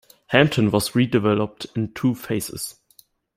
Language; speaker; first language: English; non-native, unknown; German